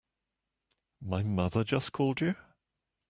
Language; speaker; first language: English; native; English